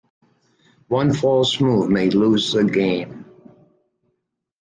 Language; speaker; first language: English; native; English